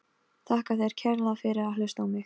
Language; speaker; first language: Icelandic; non-native, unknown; Polish